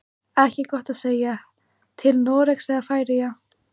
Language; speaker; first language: Icelandic; native; Icelandic